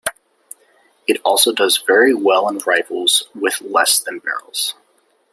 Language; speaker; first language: English; native; English